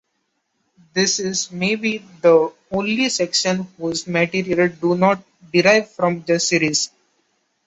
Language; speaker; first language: English; non-native, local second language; Marathi